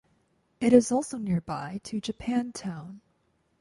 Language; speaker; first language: English; native; English